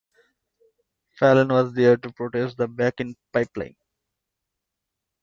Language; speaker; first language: English; non-native, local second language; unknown